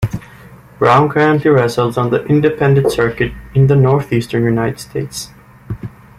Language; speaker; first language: English; native; English